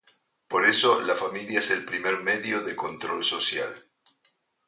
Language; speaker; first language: Spanish; native; Spanish